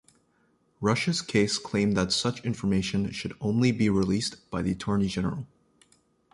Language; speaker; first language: English; native; English